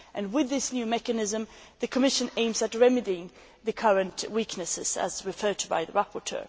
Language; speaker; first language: English; non-native, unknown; Swedish